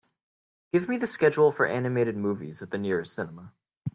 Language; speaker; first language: English; native; English